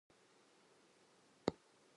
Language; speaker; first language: English; non-native, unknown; Japanese